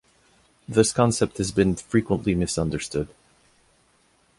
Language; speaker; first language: English; non-native, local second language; French